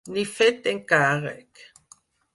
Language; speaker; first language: Catalan; non-native, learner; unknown